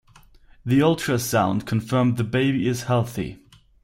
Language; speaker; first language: English; non-native, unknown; German